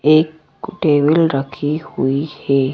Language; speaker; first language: Hindi; native; Hindi